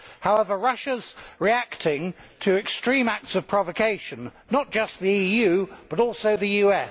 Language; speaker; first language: English; native; English